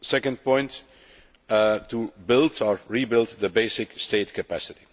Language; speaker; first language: English; non-native, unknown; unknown